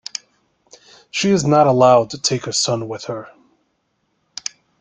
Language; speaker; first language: English; native; English